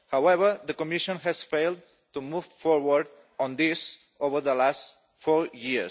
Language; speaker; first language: English; non-native, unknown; Catalan